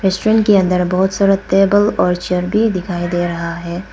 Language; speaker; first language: Hindi; non-native, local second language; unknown